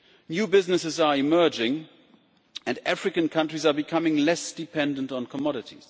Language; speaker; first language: English; non-native, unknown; German